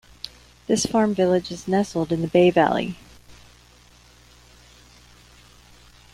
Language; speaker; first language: English; native; English